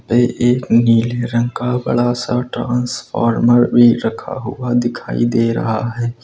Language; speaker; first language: Hindi; native; Hindi